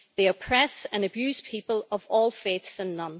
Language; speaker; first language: English; native; English